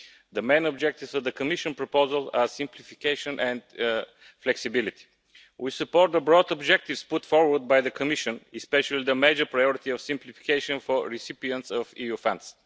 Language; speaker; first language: English; non-native, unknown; Bulgarian